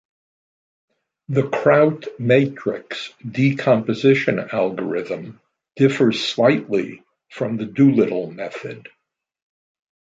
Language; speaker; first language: English; native; English